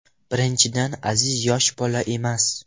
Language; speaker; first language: Uzbek; non-native, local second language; Russian